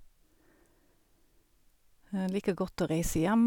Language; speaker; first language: Norwegian; native; Norwegian